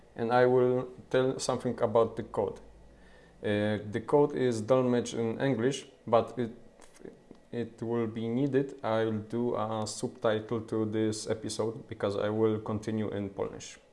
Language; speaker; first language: English; non-native, learner; Polish